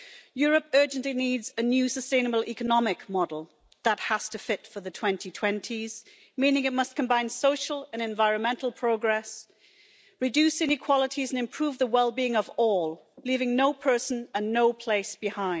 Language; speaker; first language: English; native; English